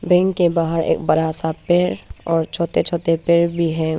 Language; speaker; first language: Hindi; early bilingual, other home language; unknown